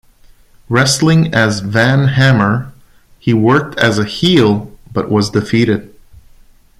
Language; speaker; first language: English; non-native, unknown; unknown